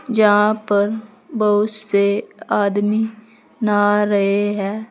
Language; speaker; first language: Hindi; native; Hindi